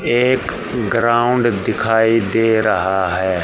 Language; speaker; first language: Hindi; native; Hindi